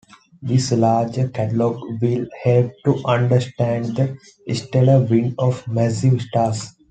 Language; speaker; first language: English; non-native, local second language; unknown